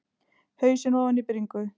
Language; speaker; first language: Icelandic; native; Icelandic